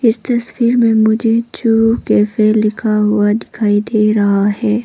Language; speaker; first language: Hindi; non-native, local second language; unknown